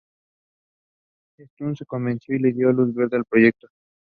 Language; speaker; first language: English; non-native, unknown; Spanish